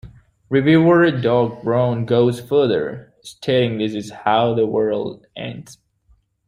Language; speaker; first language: English; native; English